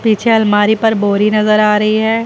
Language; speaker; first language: Hindi; native; Hindi